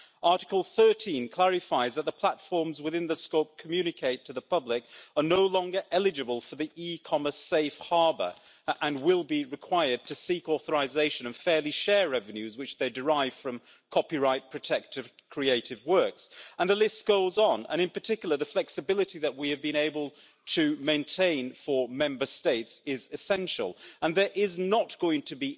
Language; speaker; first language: English; native; English